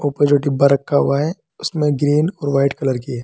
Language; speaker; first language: Hindi; native; Hindi